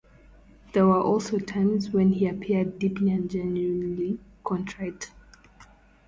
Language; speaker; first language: English; non-native, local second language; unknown